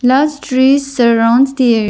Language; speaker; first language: English; non-native, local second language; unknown